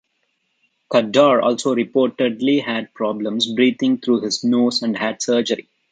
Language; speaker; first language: English; non-native, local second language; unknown